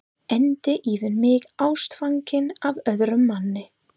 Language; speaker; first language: Icelandic; non-native, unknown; English